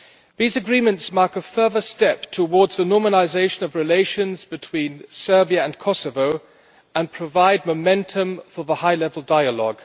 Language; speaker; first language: English; non-native, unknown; German